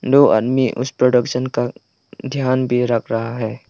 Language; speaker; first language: Hindi; non-native, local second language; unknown